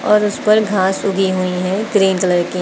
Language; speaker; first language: Hindi; native; Hindi